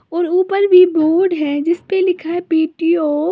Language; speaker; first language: Hindi; native; Hindi